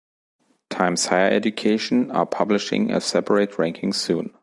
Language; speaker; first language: English; non-native, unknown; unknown